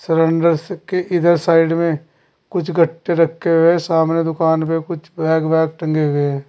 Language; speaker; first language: Hindi; native; Hindi